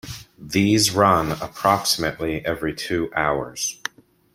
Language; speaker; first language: English; native; English